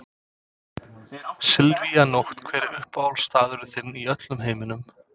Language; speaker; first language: Icelandic; non-native, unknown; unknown